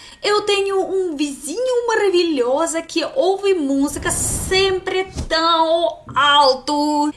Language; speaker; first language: Portuguese; non-native, learner; Russian